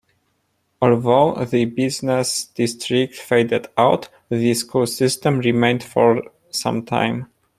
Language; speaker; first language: English; non-native, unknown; Polish